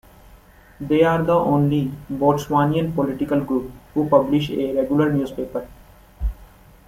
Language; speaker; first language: English; non-native, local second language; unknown